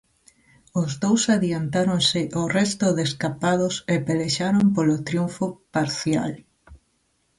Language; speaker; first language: Galician; native; Galician